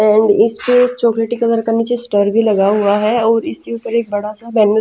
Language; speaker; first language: Hindi; non-native, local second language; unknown